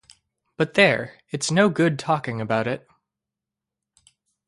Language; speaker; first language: English; native; English